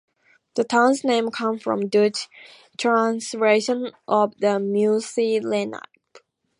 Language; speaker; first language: English; native; English